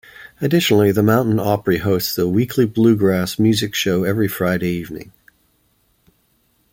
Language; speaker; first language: English; native; English